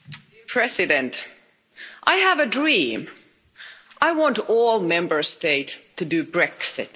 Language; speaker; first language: English; non-native, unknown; Finnish